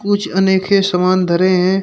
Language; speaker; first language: Hindi; native; Hindi